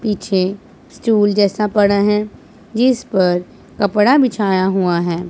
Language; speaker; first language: Hindi; non-native, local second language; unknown